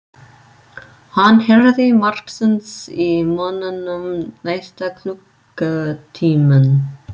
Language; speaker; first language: Icelandic; non-native, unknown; English